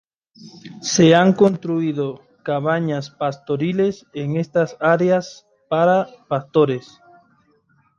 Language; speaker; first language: Spanish; native; Spanish